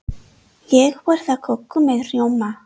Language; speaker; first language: Icelandic; non-native, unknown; English